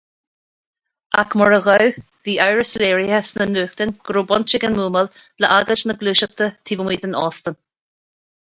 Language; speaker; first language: Irish; native; Irish